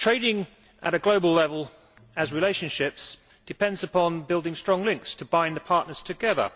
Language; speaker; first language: English; native; English